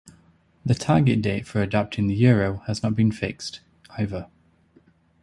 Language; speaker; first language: English; native; English